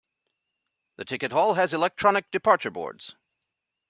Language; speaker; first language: English; native; English